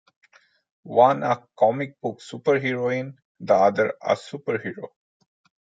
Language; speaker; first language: English; non-native, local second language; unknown